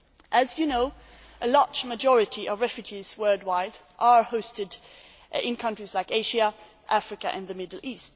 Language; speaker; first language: English; non-native, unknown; Swedish